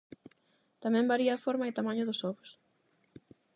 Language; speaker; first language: Galician; non-native, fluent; Spanish